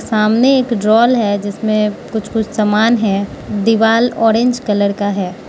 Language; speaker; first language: Hindi; non-native, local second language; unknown